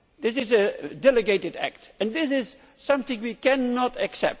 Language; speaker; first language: English; non-native, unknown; Dutch